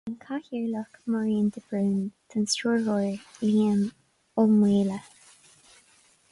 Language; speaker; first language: Irish; non-native, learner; English